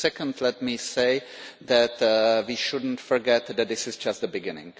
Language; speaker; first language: English; non-native, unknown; Czech